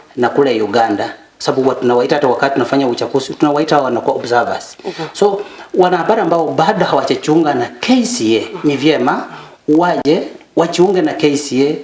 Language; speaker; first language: Swahili; non-native, local second language; Luyia